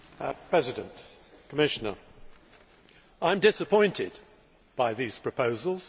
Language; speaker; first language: English; native; English